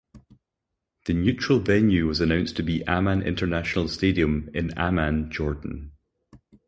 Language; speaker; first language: English; native; English